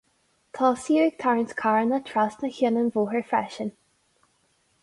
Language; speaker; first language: Irish; non-native, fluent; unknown